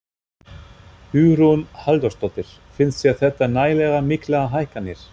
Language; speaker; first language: Icelandic; non-native, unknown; German